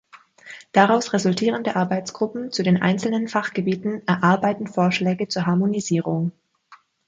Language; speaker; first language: German; native; German